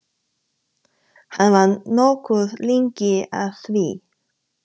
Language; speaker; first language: Icelandic; non-native, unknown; Chinese